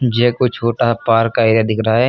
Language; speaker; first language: Hindi; native; Hindi